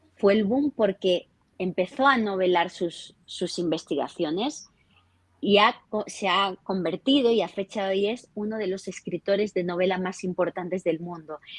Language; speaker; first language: Spanish; native; Spanish